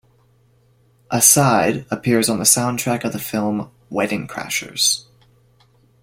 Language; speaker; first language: English; native; English